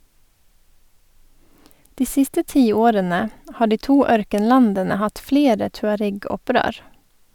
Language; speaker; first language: Norwegian; non-native, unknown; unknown